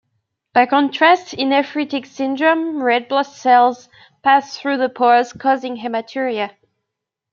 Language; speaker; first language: English; native; English